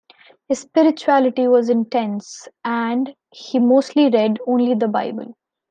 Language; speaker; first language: English; non-native, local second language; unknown